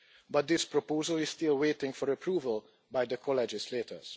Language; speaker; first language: English; non-native, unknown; Hungarian